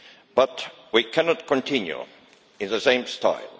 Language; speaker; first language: English; non-native, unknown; Estonian